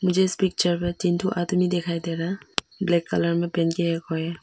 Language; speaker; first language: Hindi; non-native, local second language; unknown